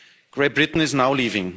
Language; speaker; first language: English; non-native, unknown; German